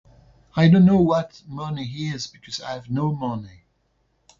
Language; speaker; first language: English; non-native, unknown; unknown